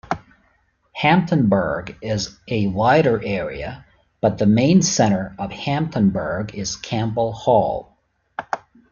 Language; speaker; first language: English; native; English